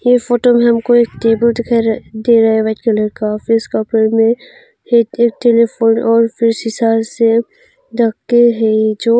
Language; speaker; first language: Hindi; non-native, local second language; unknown